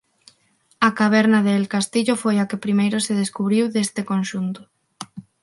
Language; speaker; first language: Galician; non-native, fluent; Spanish